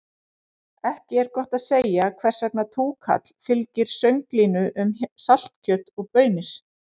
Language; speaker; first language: Icelandic; native; Icelandic